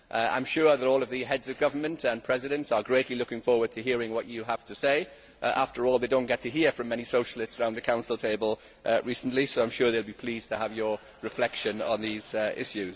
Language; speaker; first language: English; native; English